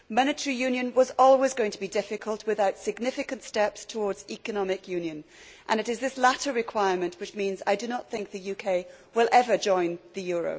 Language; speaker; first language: English; native; English